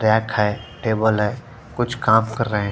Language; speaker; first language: Hindi; non-native, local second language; Punjabi